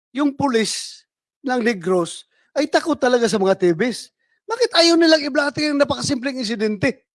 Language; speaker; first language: Filipino; native; Filipino